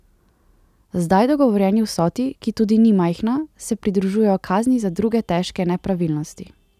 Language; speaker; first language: Slovenian; native; Slovenian